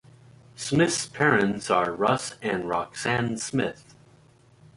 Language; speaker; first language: English; native; English